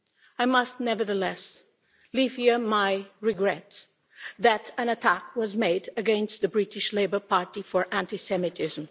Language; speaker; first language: English; non-native, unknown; Portuguese